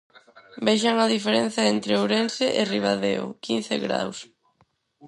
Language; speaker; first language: Galician; non-native, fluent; Spanish